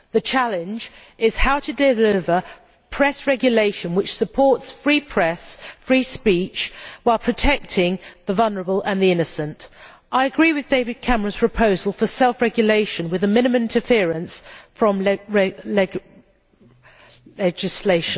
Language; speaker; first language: English; native; English